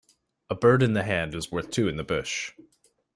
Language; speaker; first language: English; native; English